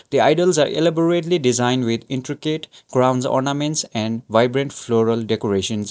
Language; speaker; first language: English; non-native, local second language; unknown